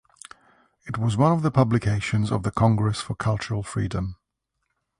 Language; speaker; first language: English; native; English